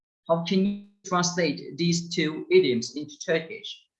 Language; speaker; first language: English; non-native, fluent; Turkish